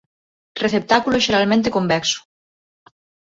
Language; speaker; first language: Galician; non-native, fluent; Spanish